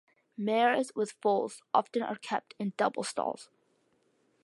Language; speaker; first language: English; early bilingual, other home language; Malayalam